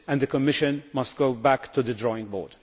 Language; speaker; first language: English; non-native, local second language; Maltese